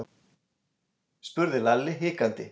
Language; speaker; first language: Icelandic; native; Icelandic